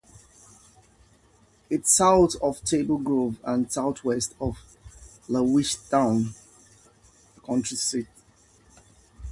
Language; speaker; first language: English; native; English